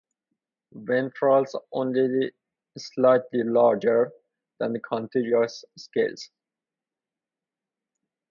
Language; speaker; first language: English; non-native, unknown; Persian